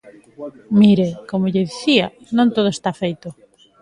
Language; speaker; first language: Galician; native; Galician